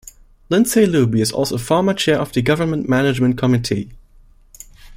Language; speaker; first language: English; non-native, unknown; German